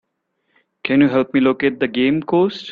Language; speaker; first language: English; non-native, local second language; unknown